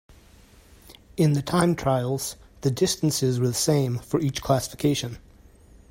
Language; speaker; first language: English; native; English